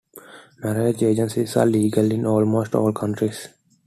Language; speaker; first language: English; non-native, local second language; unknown